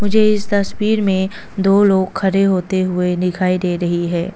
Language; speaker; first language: Hindi; non-native, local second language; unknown